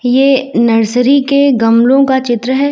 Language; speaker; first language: Hindi; native; Hindi